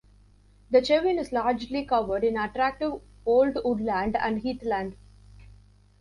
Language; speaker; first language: English; non-native, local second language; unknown